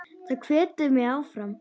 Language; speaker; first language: Icelandic; native; Icelandic